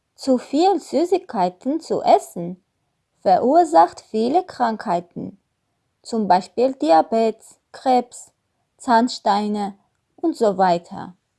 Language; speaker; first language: German; non-native, learner; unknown